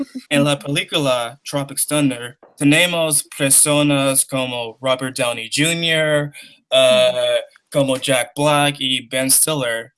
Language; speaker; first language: Spanish; non-native, learner; English